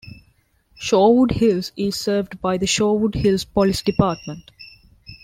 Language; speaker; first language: English; non-native, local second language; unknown